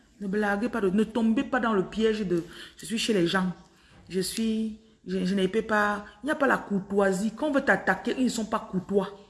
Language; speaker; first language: French; non-native, local second language; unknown